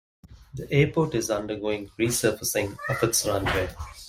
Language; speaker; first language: English; non-native, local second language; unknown